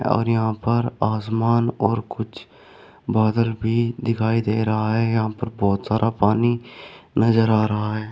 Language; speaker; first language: Hindi; native; Hindi